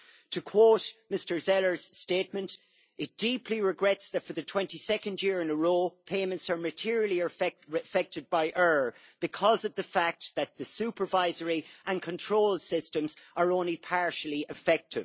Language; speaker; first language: English; native; English